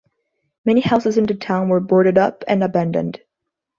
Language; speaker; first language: English; non-native, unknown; Portuguese